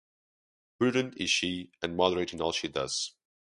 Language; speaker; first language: English; non-native, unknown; Portuguese